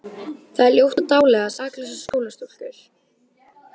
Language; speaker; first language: Icelandic; native; Icelandic